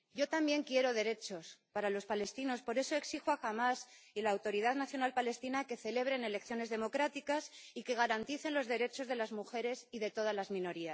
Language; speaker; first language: Spanish; native; Spanish